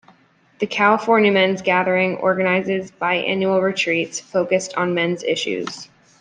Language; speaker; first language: English; native; English